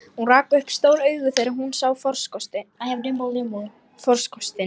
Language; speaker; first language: Icelandic; non-native, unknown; Lithuanian